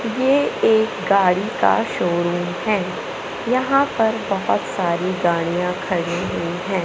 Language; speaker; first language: Hindi; native; Hindi